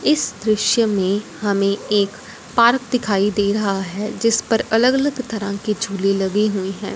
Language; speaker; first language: Hindi; non-native, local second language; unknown